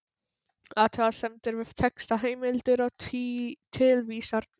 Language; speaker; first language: Icelandic; non-native, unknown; Polish